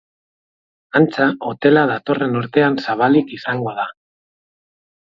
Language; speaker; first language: Basque; non-native, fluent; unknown